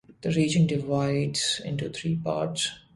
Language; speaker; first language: English; native; English